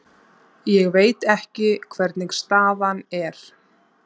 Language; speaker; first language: Icelandic; native; Icelandic